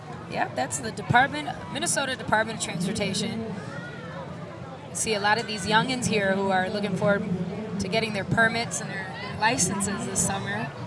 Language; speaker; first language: English; early bilingual, other home language; Spanish